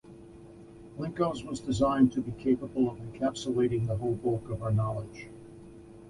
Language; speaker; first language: English; native; English